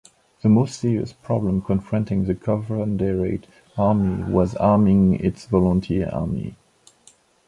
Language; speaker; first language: English; non-native, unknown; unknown